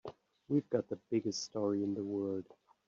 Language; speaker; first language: English; native; English